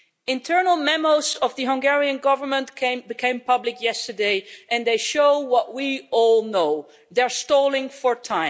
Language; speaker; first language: English; non-native, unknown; Dutch